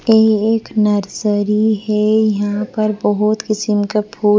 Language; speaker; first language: Hindi; non-native, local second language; Bhojpuri